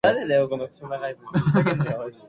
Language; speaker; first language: English; native; English